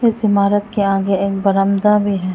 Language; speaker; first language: Hindi; non-native, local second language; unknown